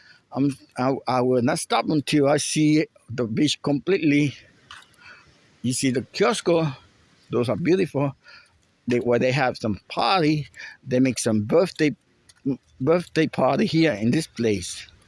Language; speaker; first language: English; non-native, local second language; Spanish